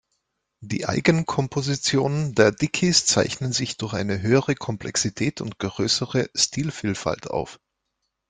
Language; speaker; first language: German; native; German